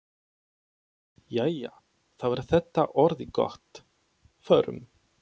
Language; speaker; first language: Icelandic; non-native, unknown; Polish